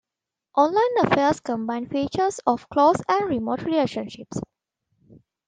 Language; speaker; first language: English; non-native, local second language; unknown